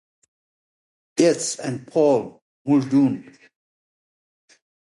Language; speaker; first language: English; non-native, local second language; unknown